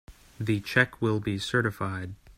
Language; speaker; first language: English; native; English